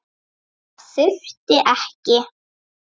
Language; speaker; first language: Icelandic; native; Icelandic